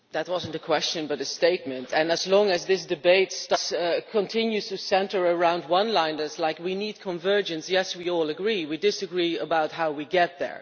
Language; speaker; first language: English; non-native, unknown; Dutch